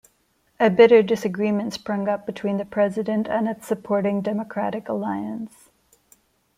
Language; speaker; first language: English; non-native, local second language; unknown